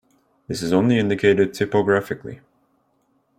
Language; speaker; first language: English; non-native, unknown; Turkish